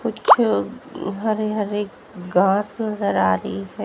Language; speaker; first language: Hindi; native; Hindi